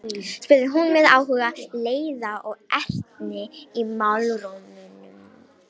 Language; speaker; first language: Icelandic; non-native, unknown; Romanian